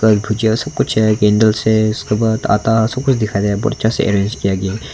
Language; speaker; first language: Hindi; non-native, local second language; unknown